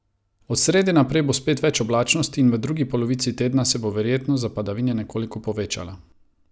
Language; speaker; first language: Slovenian; non-native, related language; Croatian